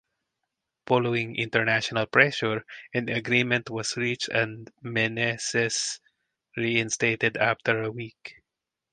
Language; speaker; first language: English; non-native, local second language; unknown